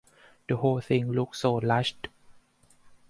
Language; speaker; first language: English; non-native, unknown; Thai